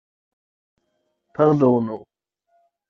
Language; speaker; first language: Esperanto; non-native, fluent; German